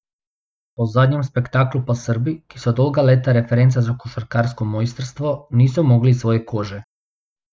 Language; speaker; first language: Slovenian; non-native, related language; Bosnian